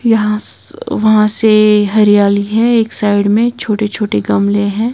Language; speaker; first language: Hindi; non-native, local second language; Punjabi